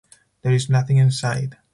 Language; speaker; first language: English; non-native, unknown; Spanish